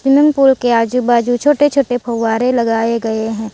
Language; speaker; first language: Hindi; non-native, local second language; Gujarati